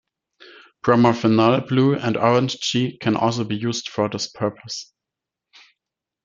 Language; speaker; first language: English; non-native, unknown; German